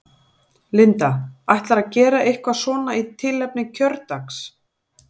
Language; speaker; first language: Icelandic; native; Icelandic